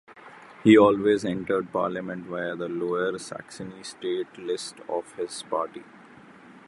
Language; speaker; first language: English; non-native, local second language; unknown